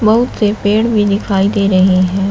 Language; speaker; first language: Hindi; native; Hindi